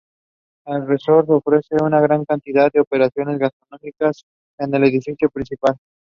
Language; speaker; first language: English; non-native, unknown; Spanish